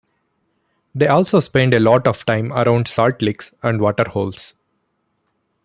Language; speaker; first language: English; non-native, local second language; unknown